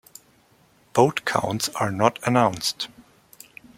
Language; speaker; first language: English; non-native, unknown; German